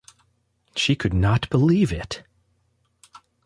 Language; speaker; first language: English; non-native, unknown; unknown